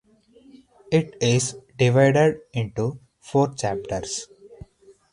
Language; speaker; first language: English; non-native, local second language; Hindi